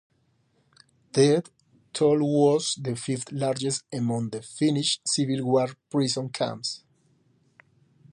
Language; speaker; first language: English; native; English